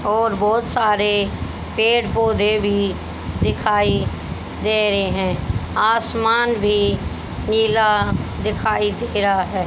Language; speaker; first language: Hindi; native; Hindi